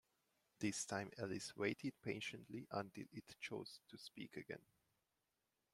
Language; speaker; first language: English; non-native, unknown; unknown